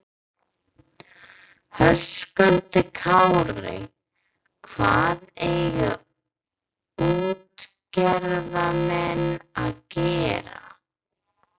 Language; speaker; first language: Icelandic; non-native, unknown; English